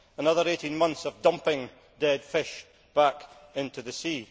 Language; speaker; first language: English; native; English